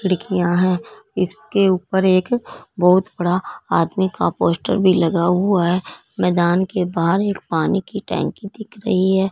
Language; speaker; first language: Hindi; non-native, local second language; Punjabi